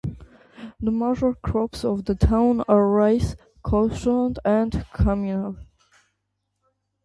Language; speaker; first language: English; non-native, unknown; Armenian